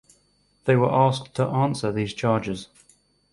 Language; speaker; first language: English; native; English